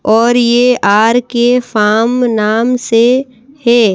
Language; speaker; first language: Hindi; native; Hindi